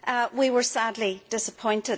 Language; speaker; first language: English; native; English